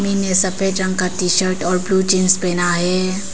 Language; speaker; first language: Hindi; non-native, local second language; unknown